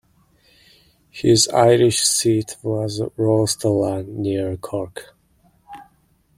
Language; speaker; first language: English; non-native, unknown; Mongolian